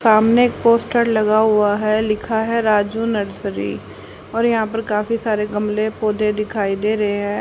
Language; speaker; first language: Hindi; native; Hindi